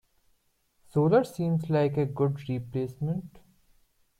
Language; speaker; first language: English; non-native, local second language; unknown